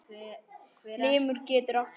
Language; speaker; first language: Icelandic; native; Icelandic